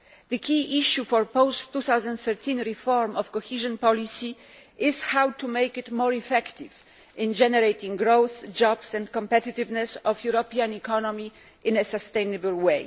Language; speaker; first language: English; non-native, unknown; Polish